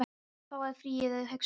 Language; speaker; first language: Icelandic; non-native, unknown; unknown